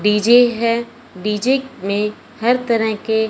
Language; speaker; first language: Hindi; non-native, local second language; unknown